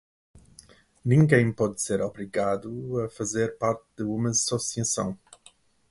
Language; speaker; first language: Portuguese; non-native, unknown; English